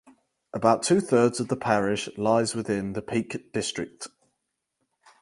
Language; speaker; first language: English; native; English